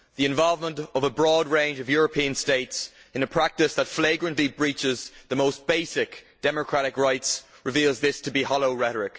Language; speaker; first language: English; native; English